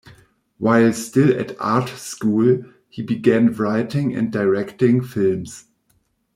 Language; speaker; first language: English; non-native, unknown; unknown